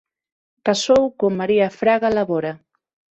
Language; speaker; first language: Galician; non-native, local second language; Spanish